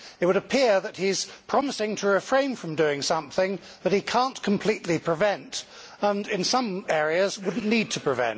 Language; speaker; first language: English; native; English